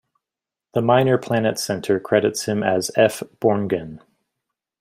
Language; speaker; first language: English; native; English